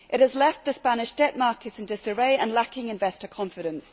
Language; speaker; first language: English; native; English